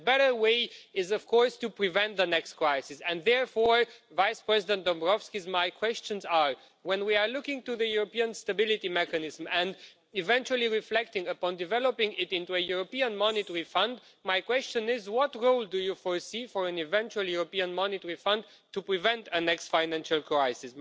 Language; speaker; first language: English; non-native, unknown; Romanian